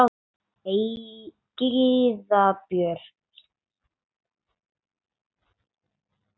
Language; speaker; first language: Icelandic; non-native, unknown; English